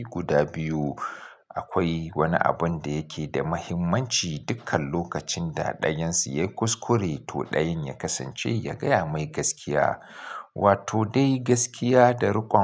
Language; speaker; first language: Hausa; native; Hausa